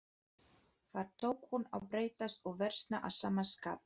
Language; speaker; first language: Icelandic; non-native, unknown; Polish